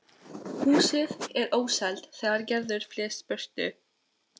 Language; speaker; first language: Icelandic; non-native, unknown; Albanian